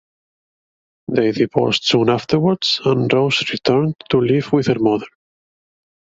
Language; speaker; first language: English; native; English